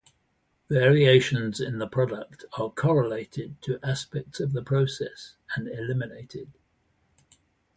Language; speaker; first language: English; native; English